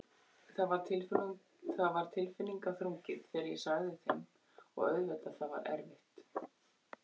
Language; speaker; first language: Icelandic; native; Icelandic